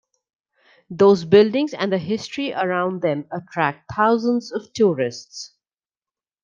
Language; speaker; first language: English; non-native, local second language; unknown